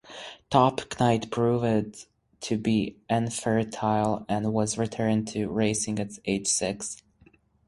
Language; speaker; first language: English; native; English